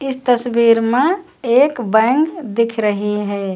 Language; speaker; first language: Hindi; native; Hindi